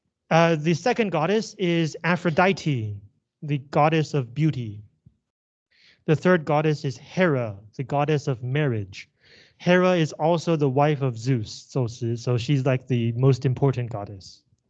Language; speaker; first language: English; native; English